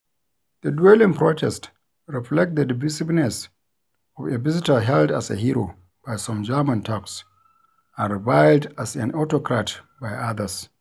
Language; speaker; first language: English; non-native, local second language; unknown